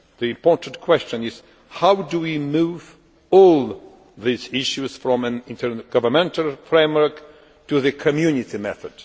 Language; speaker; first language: English; non-native, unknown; Polish